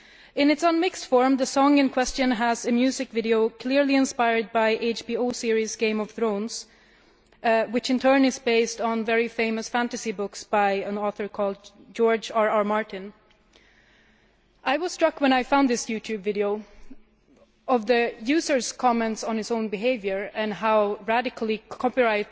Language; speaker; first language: English; non-native, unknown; Swedish